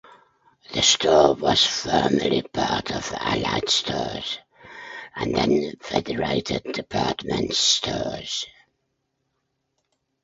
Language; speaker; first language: English; native; English